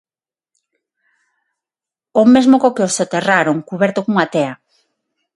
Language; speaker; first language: Galician; non-native, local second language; Spanish